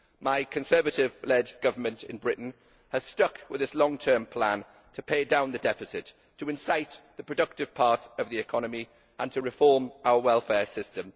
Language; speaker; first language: English; native; English